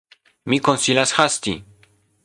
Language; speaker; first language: Esperanto; non-native, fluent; Polish